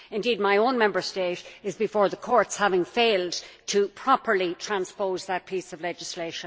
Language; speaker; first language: English; native; English